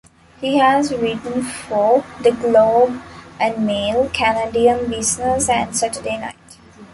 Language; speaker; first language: English; non-native, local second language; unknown